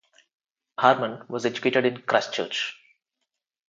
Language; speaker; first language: English; non-native, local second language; Telugu